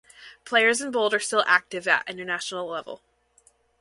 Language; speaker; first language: English; native; English